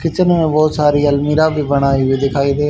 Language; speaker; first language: Hindi; native; Hindi